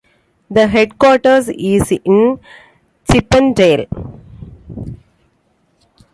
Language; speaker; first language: English; non-native, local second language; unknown